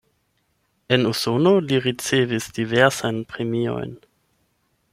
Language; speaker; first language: Esperanto; non-native, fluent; German